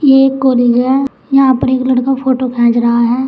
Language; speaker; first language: Hindi; native; Hindi